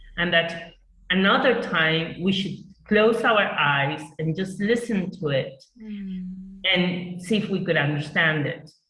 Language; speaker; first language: English; non-native, fluent; Spanish